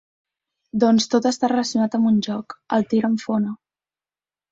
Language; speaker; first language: Catalan; native; Catalan